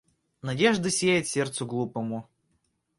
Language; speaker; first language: Russian; native; Russian